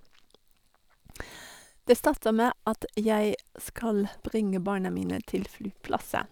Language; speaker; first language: Norwegian; non-native, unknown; German